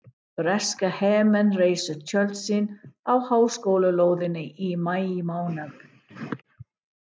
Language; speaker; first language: Icelandic; non-native, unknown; English